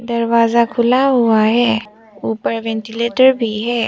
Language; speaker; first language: Hindi; non-native, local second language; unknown